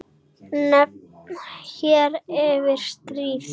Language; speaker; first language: Icelandic; native; Icelandic